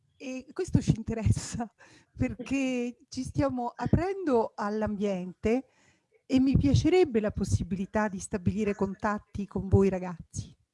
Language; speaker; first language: Italian; native; Italian